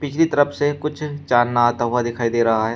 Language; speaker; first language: Hindi; native; Hindi